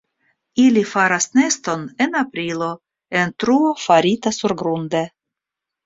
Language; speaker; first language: Esperanto; non-native, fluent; Russian